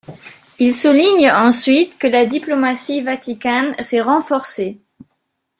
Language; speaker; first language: French; non-native, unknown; German